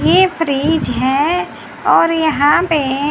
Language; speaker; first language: Hindi; native; Hindi